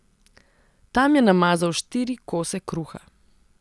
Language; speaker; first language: Slovenian; non-native, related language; Serbian